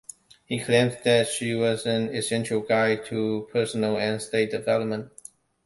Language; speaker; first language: English; non-native, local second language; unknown